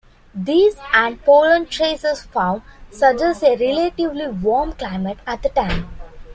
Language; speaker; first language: English; non-native, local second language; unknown